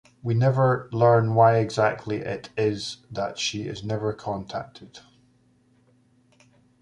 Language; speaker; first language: English; native; English